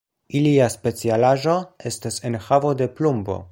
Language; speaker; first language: Esperanto; non-native, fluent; Polish